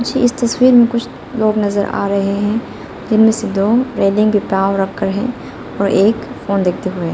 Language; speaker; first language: Hindi; non-native, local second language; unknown